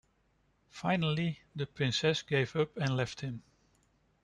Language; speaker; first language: English; non-native, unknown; Dutch